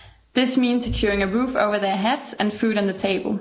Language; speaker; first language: English; non-native, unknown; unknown